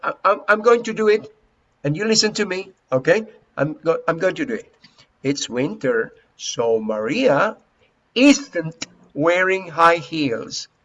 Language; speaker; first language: English; non-native, fluent; Spanish